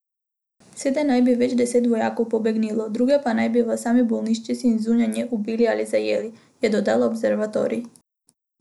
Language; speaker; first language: Slovenian; non-native, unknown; Macedonian